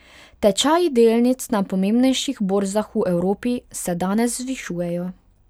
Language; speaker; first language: Slovenian; non-native, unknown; Hungarian